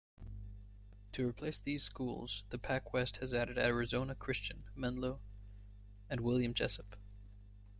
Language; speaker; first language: English; native; English